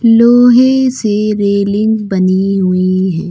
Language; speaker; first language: Hindi; native; Hindi